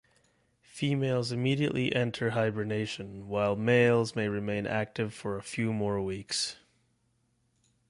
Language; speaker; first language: English; native; English